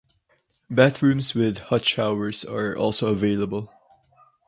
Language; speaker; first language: English; non-native, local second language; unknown